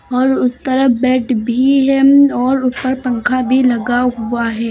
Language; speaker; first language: Hindi; native; Hindi